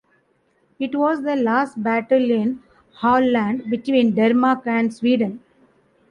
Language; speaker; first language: English; non-native, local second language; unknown